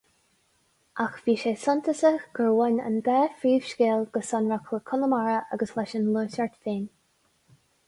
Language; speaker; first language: Irish; non-native, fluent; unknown